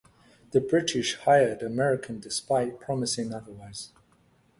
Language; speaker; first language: English; native; English